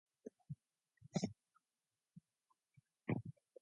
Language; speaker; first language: English; non-native, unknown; Mongolian